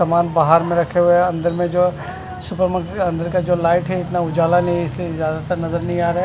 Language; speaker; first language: Hindi; non-native, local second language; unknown